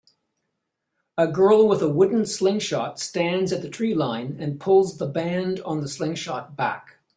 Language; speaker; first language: English; native; English